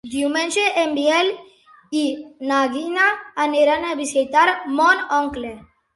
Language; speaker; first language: Catalan; non-native, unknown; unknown